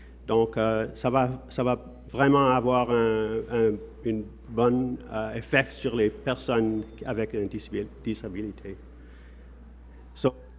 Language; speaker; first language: French; non-native, fluent; English